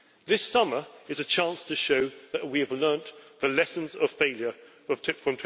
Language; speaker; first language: English; native; English